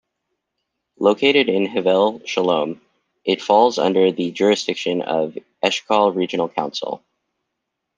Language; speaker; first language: English; native; English